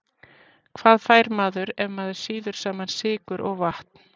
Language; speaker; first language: Icelandic; native; Icelandic